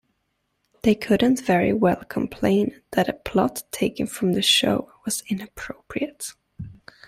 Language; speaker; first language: English; native; English